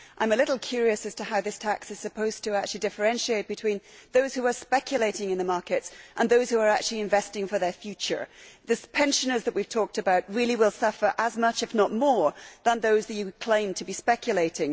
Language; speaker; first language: English; native; English